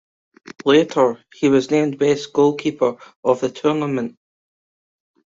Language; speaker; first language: English; native; English